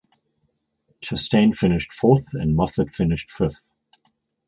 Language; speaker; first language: English; native; English